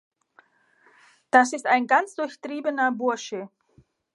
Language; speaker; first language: German; non-native, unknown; Latvian